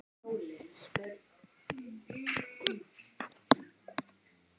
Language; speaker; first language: Icelandic; native; Icelandic